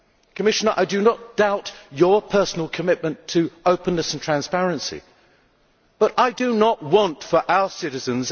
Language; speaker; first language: English; native; English